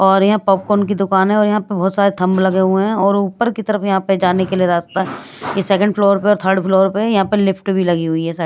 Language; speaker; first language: Hindi; non-native, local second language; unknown